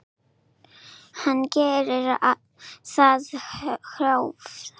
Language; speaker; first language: Icelandic; non-native, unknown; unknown